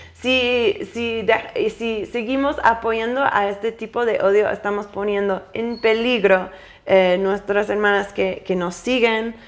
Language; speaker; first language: Spanish; non-native, fluent; English